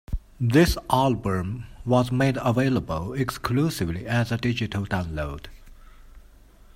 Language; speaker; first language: English; non-native, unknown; Chinese